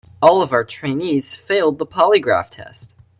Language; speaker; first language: English; native; English